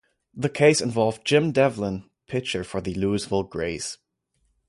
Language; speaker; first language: English; non-native, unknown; German